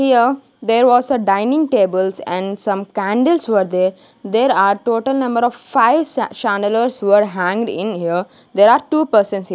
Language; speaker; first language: English; non-native, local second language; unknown